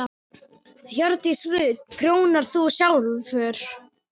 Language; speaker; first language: Icelandic; native; Icelandic